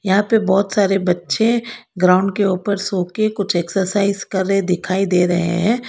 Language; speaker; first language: Hindi; non-native, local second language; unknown